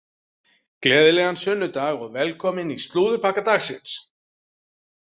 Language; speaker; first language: Icelandic; native; Icelandic